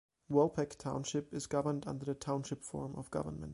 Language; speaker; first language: English; non-native, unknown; German